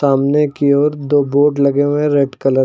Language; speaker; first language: Hindi; native; Hindi